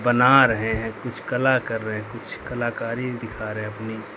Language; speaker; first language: Hindi; native; Hindi